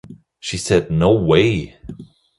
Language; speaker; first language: English; non-native, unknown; German